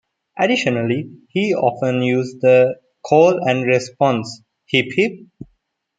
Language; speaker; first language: English; non-native, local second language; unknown